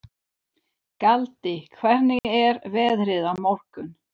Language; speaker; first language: Icelandic; non-native, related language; Swedish